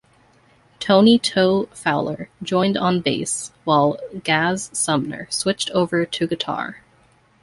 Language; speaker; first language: English; native; English